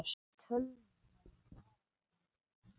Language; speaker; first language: Icelandic; non-native, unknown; English